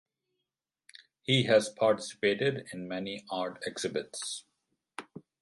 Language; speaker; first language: English; non-native, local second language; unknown